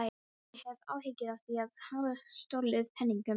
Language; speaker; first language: Icelandic; non-native, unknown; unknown